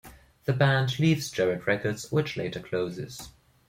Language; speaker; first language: English; non-native, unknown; German